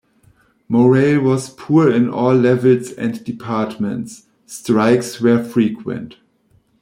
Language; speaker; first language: English; non-native, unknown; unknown